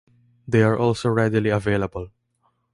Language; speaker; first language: English; non-native, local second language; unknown